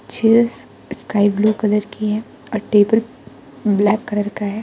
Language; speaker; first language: Hindi; non-native, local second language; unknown